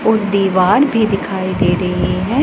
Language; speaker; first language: Hindi; non-native, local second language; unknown